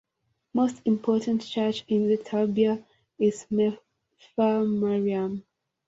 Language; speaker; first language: English; non-native, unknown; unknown